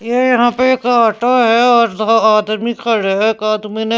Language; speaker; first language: Hindi; non-native, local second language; Punjabi